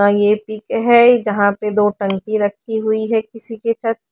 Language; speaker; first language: Hindi; native; Hindi